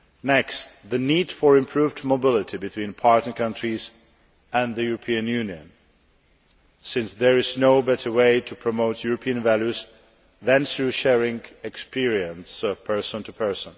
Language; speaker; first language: English; non-native, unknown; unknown